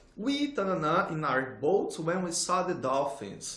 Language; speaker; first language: English; non-native, fluent; Portuguese